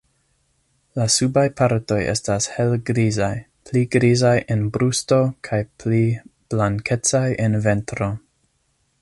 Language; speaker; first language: Esperanto; non-native, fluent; English